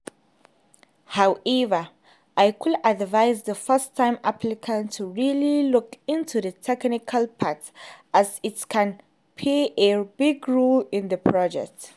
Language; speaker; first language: English; non-native, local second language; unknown